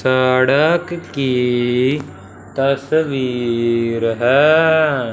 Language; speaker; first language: Hindi; non-native, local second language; Punjabi